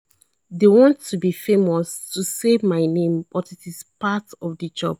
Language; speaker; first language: English; non-native, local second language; Yoruba